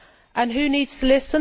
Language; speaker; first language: English; native; English